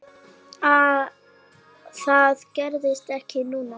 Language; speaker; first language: Icelandic; native; Icelandic